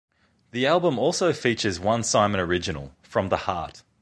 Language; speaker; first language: English; native; English